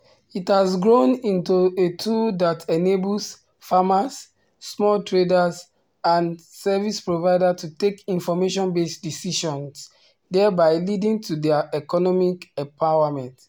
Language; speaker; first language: English; non-native, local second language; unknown